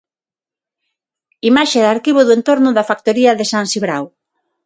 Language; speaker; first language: Galician; non-native, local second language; Spanish